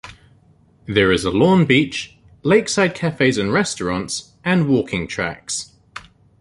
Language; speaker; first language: English; native; English